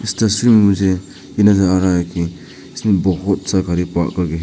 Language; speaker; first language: Hindi; non-native, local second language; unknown